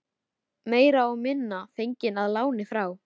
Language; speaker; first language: Icelandic; native; Icelandic